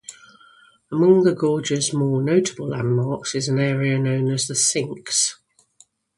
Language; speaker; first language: English; native; English